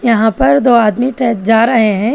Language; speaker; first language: Hindi; non-native, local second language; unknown